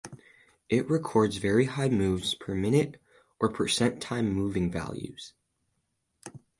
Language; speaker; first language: English; native; English